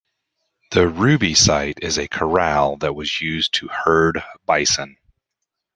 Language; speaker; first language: English; native; English